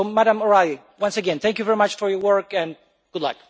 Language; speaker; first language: English; non-native, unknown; Polish